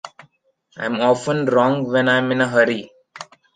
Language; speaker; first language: English; non-native, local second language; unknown